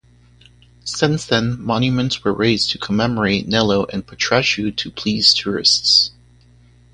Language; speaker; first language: English; native; English